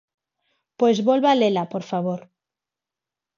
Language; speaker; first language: Galician; non-native, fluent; Spanish